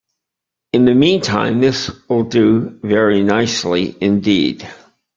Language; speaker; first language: English; native; English